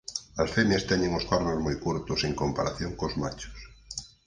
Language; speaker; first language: Galician; native; Galician